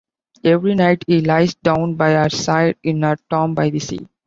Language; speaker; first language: English; non-native, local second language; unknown